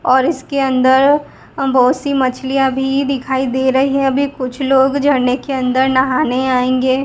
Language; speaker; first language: Hindi; non-native, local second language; Gujarati